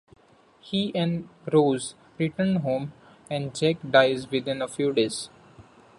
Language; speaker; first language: English; non-native, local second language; Marathi